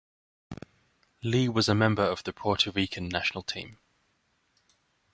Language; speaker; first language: English; native; English